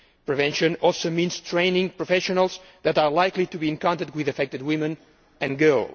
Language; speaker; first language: English; non-native, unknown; Spanish